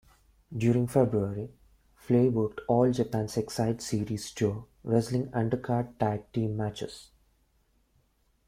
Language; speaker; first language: English; non-native, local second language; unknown